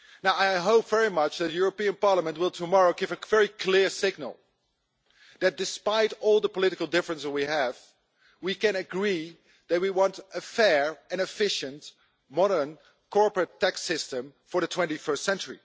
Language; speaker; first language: English; non-native, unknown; Dutch